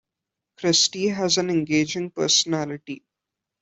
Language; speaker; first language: English; non-native, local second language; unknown